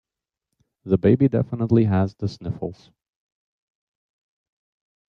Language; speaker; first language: English; native; English